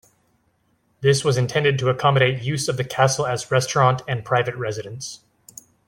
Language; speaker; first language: English; native; English